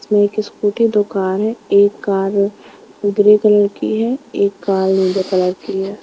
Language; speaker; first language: Hindi; non-native, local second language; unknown